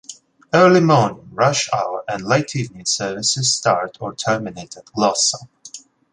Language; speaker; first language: English; non-native, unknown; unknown